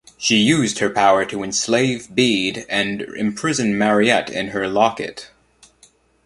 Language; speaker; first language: English; native; English